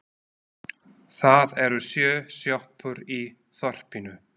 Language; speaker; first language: Icelandic; non-native, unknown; Slovak